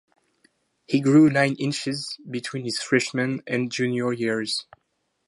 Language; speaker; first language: English; non-native, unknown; French